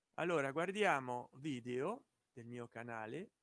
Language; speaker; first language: Italian; native; Italian